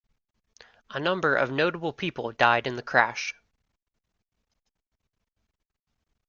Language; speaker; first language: English; native; English